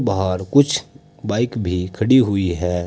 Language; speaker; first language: Hindi; native; Hindi